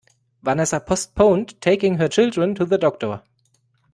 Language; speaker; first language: English; non-native, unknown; German